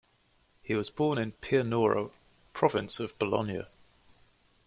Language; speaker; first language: English; native; English